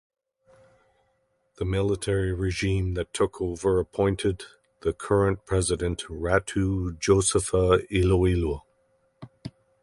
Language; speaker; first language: English; native; English